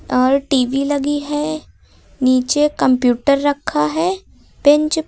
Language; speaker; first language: Hindi; native; Hindi